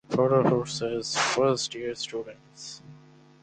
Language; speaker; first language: English; non-native, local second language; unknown